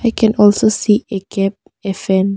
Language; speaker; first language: English; non-native, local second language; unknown